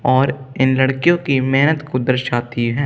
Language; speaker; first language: Hindi; non-native, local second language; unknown